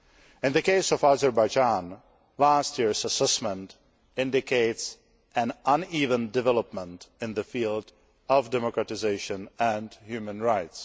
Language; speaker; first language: English; non-native, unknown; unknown